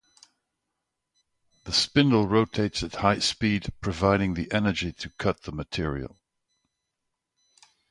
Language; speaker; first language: English; non-native, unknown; Dutch